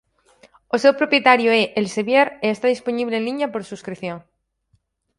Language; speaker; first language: Galician; native; Galician